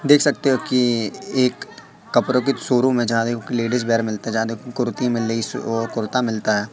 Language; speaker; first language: Hindi; native; Hindi